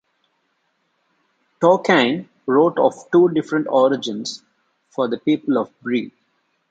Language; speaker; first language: English; non-native, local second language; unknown